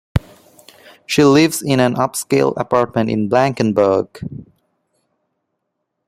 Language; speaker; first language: English; non-native, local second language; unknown